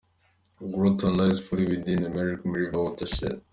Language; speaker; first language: English; non-native, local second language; Kinyarwanda